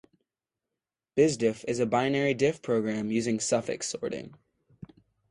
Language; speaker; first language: English; native; English